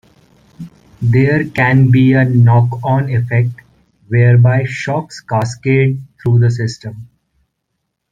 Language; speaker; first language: English; non-native, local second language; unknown